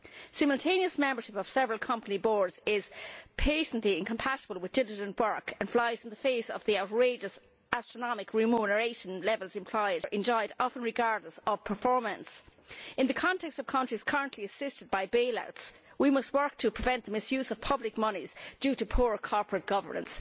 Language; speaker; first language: English; native; English